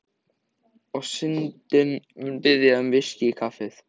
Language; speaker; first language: Icelandic; native; Icelandic